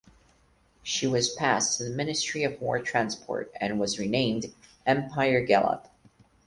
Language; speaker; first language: English; non-native, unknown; Portuguese